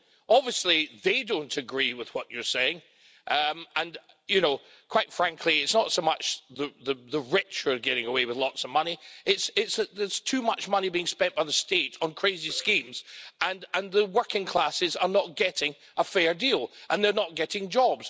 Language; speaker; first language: English; native; English